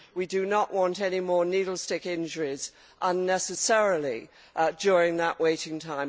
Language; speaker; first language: English; native; English